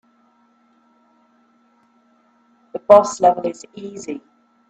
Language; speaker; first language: English; native; English